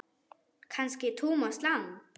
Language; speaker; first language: Icelandic; non-native, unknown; German